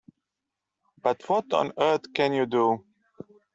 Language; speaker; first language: English; native; English